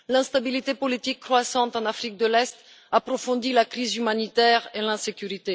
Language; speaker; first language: French; non-native, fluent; Bulgarian